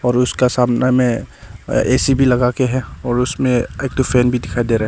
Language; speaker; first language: Hindi; non-native, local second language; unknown